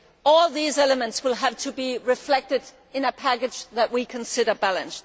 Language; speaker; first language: English; non-native, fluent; Danish